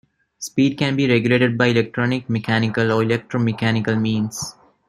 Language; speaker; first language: English; non-native, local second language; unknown